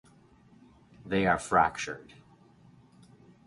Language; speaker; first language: English; native; English